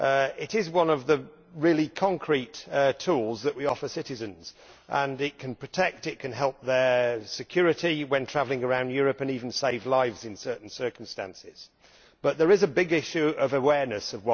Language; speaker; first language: English; native; English